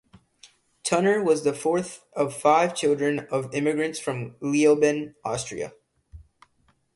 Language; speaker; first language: English; native; English